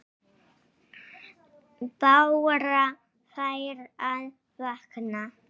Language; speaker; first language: Icelandic; native; Icelandic